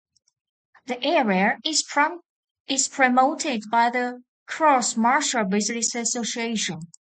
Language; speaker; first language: English; non-native, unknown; Chinese